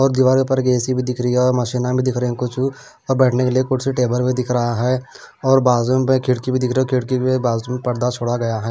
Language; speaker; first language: Hindi; non-native, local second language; Punjabi